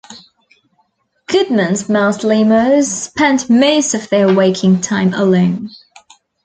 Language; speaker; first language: English; native; English